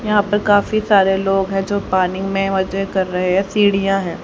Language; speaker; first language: Hindi; native; Hindi